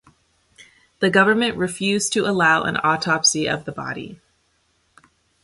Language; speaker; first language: English; native; English